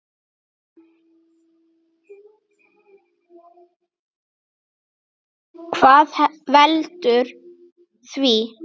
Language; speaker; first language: Icelandic; native; Icelandic